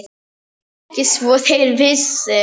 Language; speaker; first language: Icelandic; non-native, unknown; Polish